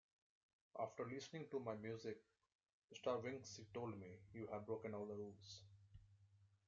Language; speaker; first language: English; non-native, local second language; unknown